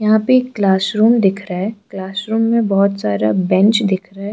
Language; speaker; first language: Hindi; non-native, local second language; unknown